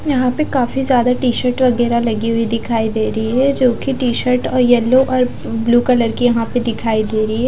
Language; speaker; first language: Hindi; non-native, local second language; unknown